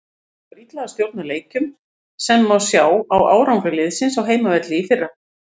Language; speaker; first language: Icelandic; native; Icelandic